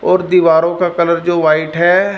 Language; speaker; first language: Hindi; non-native, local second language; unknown